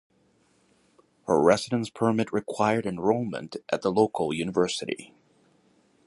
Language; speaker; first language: English; native; English